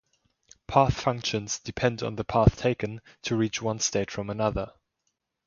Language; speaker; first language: English; non-native, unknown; German